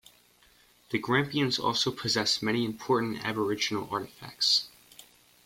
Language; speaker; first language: English; native; English